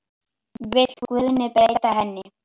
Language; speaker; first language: Icelandic; native; Icelandic